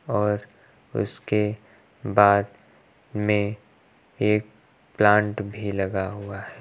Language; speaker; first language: Hindi; native; Hindi